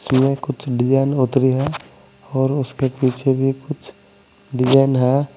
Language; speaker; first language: Hindi; native; Hindi